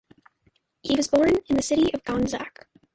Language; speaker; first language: English; native; English